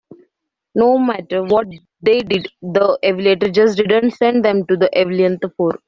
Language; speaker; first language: English; native; English